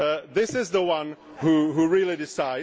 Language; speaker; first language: English; non-native, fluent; Czech